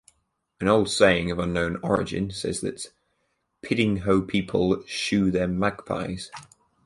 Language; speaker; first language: English; native; English